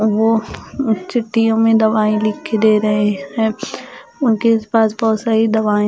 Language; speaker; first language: Hindi; non-native, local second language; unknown